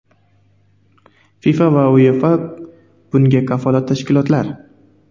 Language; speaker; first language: Uzbek; non-native, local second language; Kara-Kalpak